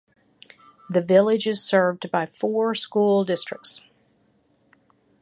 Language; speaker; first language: English; native; English